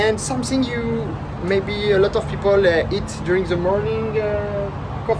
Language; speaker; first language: English; non-native, learner; Spanish